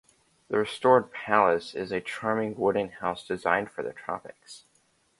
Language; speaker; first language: English; native; English